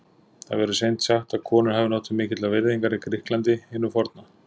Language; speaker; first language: Icelandic; native; Icelandic